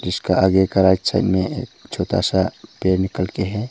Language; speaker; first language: Hindi; early bilingual, other home language; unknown